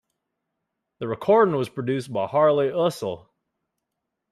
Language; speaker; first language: English; native; English